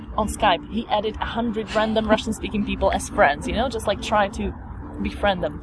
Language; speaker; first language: English; non-native, fluent; Slovak